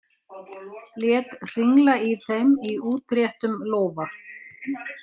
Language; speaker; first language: Icelandic; native; Icelandic